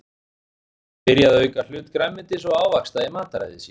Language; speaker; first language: Icelandic; native; Icelandic